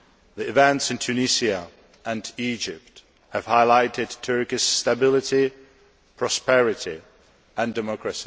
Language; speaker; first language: English; non-native, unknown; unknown